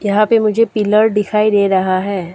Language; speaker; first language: Hindi; non-native, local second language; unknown